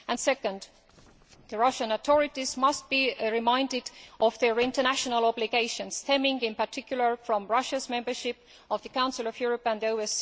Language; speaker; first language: English; non-native, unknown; Estonian